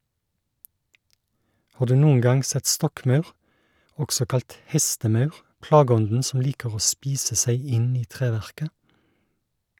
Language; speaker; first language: Norwegian; native; Norwegian